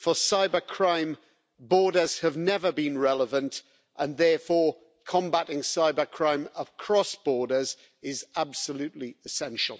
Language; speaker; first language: English; native; English